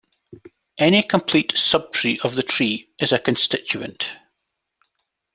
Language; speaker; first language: English; native; English